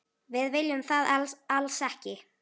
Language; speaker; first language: Icelandic; native; Icelandic